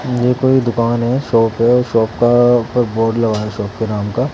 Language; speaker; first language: Hindi; native; Hindi